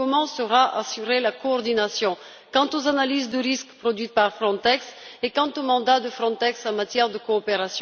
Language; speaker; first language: French; non-native, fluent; Bulgarian